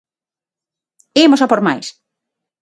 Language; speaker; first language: Galician; non-native, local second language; Spanish